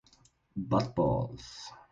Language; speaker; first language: German; native; German